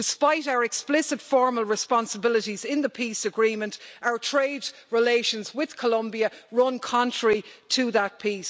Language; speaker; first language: English; native; English